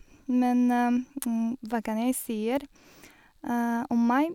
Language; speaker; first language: Norwegian; non-native, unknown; Polish